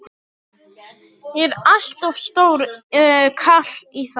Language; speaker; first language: Icelandic; non-native, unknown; Polish